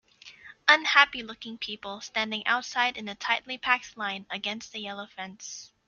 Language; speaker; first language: English; native; English